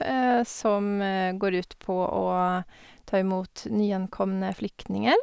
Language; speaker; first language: Norwegian; non-native, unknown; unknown